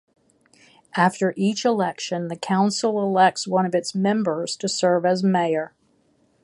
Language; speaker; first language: English; native; English